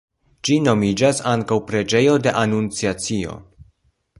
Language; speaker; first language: Esperanto; non-native, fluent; Polish